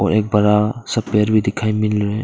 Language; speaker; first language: Hindi; non-native, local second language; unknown